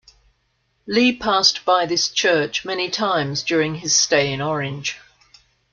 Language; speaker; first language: English; native; English